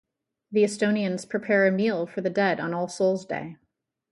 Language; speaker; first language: English; native; English